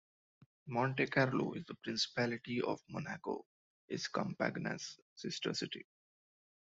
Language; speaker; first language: English; non-native, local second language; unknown